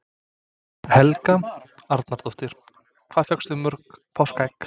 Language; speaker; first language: Icelandic; non-native, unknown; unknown